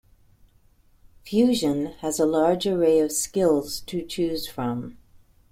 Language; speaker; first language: English; native; English